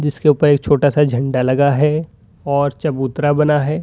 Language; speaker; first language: Hindi; native; Hindi